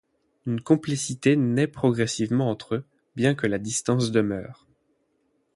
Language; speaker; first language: French; native; French